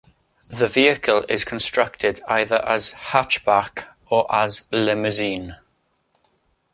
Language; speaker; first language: English; native; English